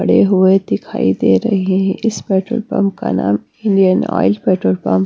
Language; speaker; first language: Hindi; non-native, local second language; Punjabi